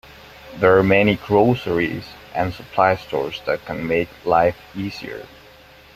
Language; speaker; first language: English; non-native, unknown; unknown